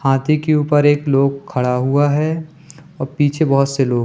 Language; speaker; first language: Hindi; native; Hindi